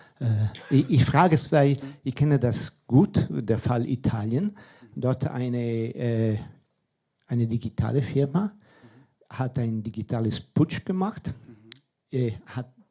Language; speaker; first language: German; non-native, fluent; Italian